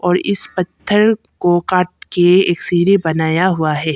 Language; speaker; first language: Hindi; non-native, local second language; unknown